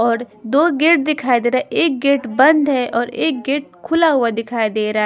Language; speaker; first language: Hindi; non-native, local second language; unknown